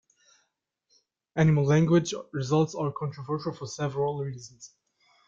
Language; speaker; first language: English; native; English